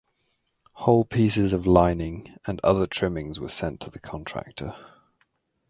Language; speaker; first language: English; native; English